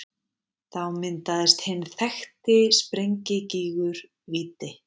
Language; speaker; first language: Icelandic; native; Icelandic